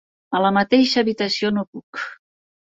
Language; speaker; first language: Catalan; non-native, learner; Spanish